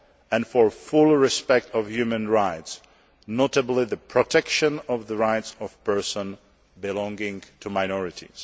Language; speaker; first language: English; non-native, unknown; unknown